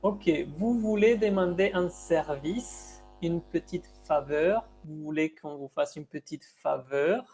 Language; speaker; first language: French; non-native, fluent; Spanish